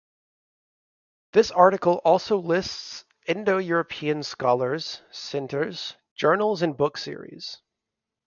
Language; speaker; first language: English; native; English